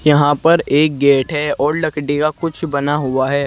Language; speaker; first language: Hindi; native; Hindi